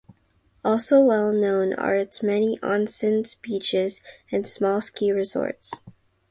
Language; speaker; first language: English; non-native, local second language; Filipino